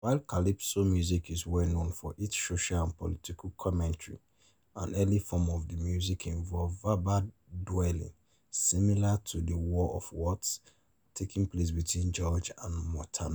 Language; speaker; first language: English; non-native, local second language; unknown